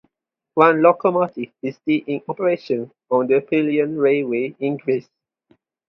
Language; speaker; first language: English; non-native, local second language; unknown